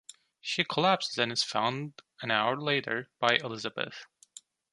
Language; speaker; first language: English; non-native, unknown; Turkish